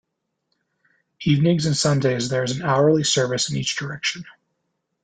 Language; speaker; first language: English; native; English